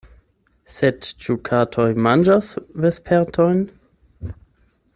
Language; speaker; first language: Esperanto; non-native, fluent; German